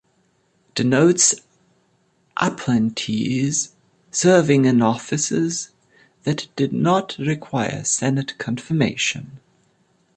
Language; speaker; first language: English; non-native, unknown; German